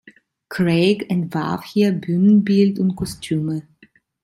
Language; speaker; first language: German; non-native, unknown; Italian